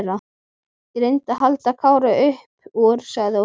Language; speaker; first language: Icelandic; native; Icelandic